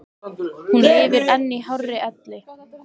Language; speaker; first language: Icelandic; native; Icelandic